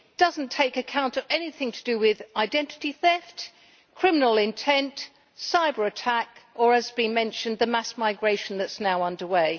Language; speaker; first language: English; native; English